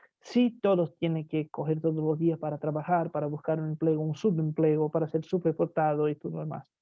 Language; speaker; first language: Spanish; non-native, fluent; Portuguese